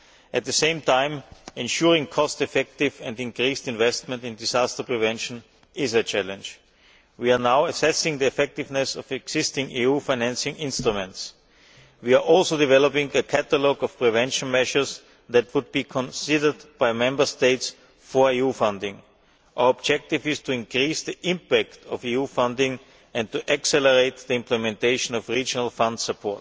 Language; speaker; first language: English; non-native, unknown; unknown